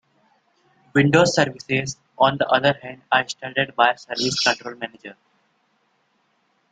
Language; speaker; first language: English; non-native, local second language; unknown